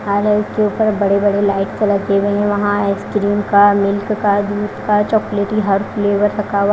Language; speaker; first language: Hindi; non-native, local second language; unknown